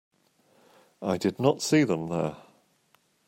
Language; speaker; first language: English; native; English